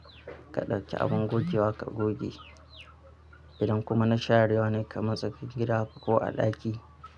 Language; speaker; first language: Hausa; non-native, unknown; Akan